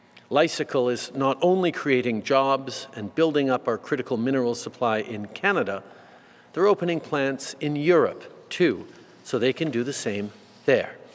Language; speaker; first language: English; early bilingual, other home language; French